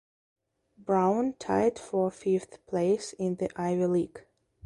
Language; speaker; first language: English; non-native, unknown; Belarusian